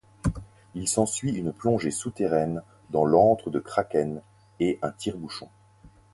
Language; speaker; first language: French; native; French